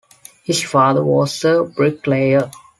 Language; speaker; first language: English; non-native, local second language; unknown